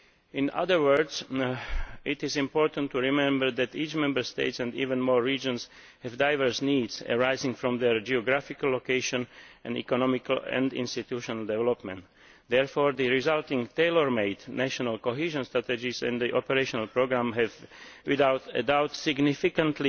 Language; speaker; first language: English; non-native, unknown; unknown